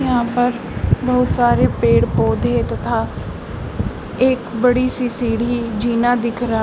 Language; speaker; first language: Hindi; native; Hindi